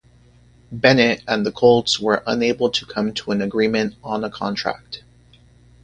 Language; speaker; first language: English; native; English